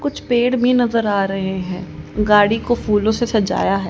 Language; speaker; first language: Hindi; native; Hindi